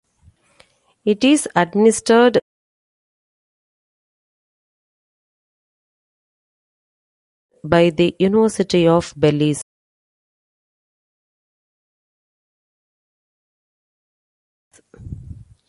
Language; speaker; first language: English; non-native, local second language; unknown